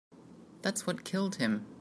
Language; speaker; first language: English; native; English